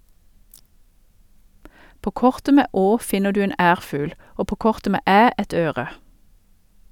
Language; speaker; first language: Norwegian; native; Norwegian